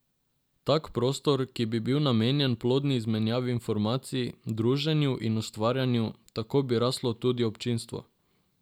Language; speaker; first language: Slovenian; non-native, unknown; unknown